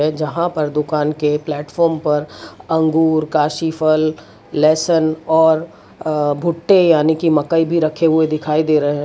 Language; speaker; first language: Hindi; non-native, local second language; Gujarati